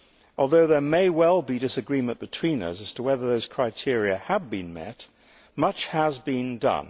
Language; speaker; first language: English; native; English